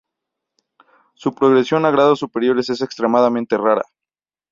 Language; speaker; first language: Spanish; native; Spanish